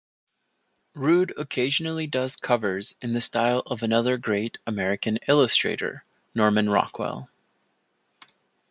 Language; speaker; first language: English; native; English